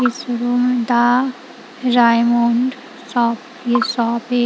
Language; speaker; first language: Hindi; non-native, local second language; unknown